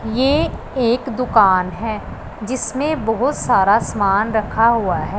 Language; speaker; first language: Hindi; non-native, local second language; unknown